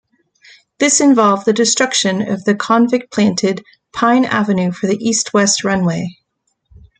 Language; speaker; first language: English; native; English